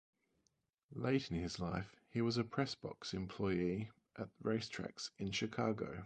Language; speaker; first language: English; native; English